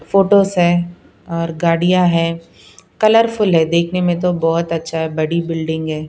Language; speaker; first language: Hindi; non-native, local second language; Punjabi